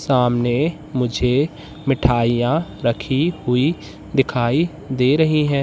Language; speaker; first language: Hindi; native; Hindi